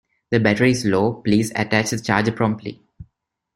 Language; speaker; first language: English; non-native, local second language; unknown